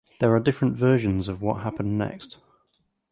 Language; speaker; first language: English; native; English